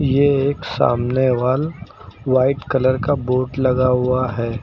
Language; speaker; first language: Hindi; native; Hindi